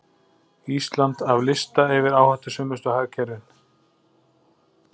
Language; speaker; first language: Icelandic; native; Icelandic